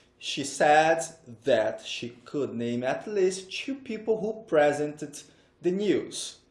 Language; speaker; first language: English; non-native, fluent; Portuguese